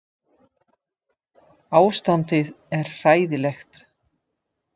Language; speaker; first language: Icelandic; non-native, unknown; Dutch